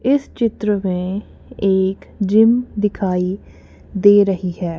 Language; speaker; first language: Hindi; non-native, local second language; Punjabi